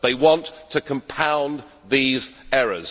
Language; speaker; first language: English; native; English